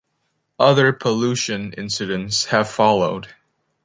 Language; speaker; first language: English; native; English